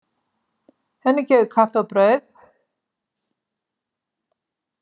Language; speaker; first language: Icelandic; native; Icelandic